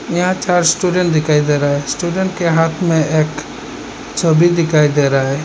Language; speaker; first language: Hindi; non-native, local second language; Bangla